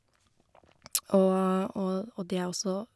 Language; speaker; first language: Norwegian; native; Norwegian